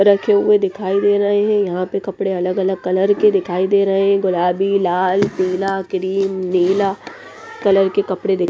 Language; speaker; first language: Hindi; non-native, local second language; Punjabi